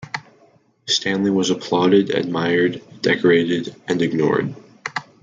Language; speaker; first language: English; native; English